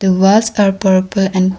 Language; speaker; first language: English; non-native, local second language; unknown